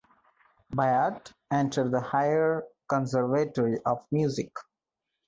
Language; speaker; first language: English; non-native, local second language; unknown